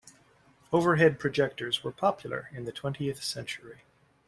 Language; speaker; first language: English; native; English